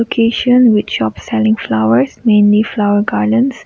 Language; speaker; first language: English; non-native, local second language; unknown